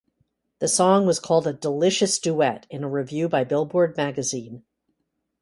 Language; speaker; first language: English; native; English